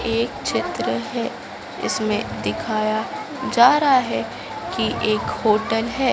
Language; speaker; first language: Hindi; native; Hindi